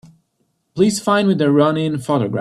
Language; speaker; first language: English; native; English